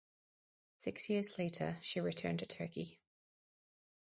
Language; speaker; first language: English; native; English